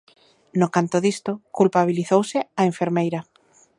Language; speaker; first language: Galician; native; Galician